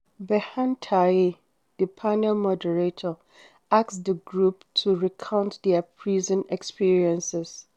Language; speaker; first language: English; non-native, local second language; Hausa